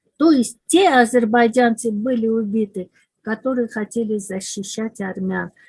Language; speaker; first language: Russian; non-native, local second language; Azerbaijani